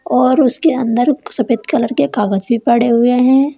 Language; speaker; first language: Hindi; native; Hindi